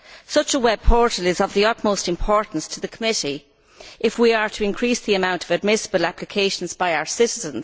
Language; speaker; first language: English; native; English